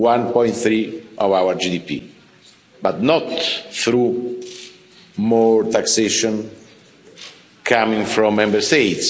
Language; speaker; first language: English; non-native, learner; Italian